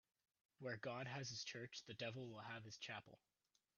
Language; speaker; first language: English; native; English